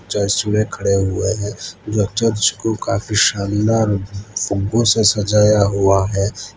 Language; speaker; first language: Hindi; non-native, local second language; Gujarati